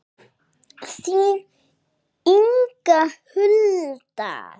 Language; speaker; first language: Icelandic; non-native, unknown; English